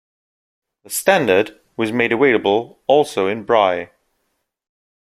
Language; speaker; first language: English; non-native, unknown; German